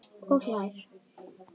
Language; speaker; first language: Icelandic; native; Icelandic